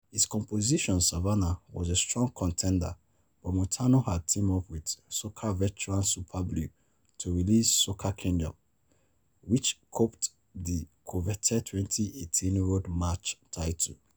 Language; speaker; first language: English; non-native, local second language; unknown